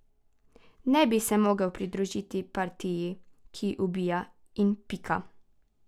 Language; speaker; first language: Slovenian; native; Slovenian